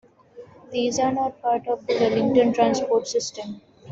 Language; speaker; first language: English; non-native, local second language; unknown